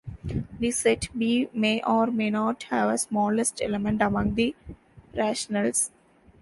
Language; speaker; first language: English; non-native, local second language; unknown